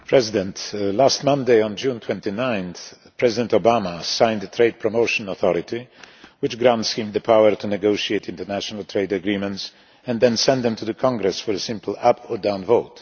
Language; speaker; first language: English; non-native, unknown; Polish